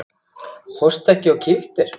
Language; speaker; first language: Icelandic; native; Icelandic